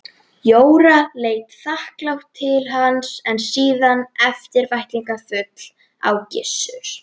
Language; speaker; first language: Icelandic; native; Icelandic